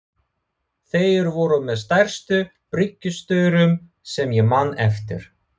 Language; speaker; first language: Icelandic; non-native, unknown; Russian